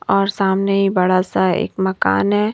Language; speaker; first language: Hindi; native; Hindi